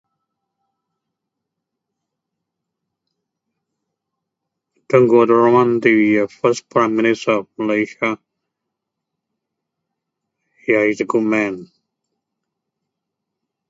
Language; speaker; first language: English; non-native, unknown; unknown